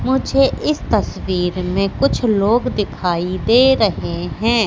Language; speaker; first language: Hindi; native; Hindi